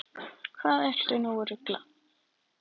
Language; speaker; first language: Icelandic; native; Icelandic